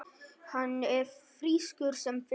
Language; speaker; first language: Icelandic; non-native, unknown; Vietnamese